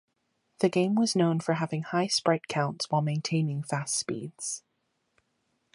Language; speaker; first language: English; native; English